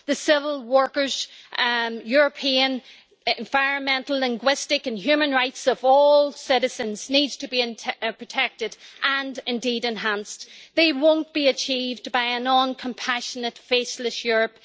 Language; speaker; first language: English; native; English